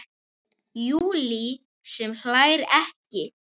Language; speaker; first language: Icelandic; native; Icelandic